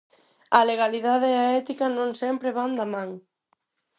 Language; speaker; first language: Galician; non-native, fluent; Spanish